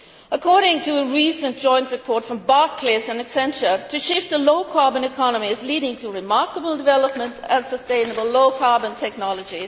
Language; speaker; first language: English; non-native, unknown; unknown